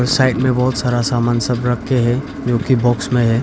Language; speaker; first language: Hindi; non-native, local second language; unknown